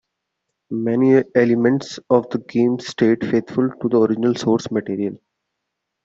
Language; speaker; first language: English; non-native, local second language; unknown